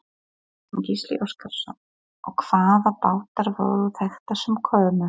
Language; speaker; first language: Icelandic; non-native, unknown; Polish